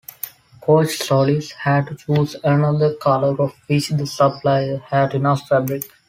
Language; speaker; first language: English; non-native, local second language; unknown